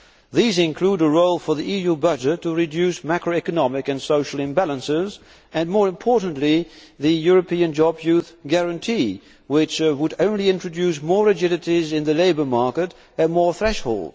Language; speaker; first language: English; non-native, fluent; Dutch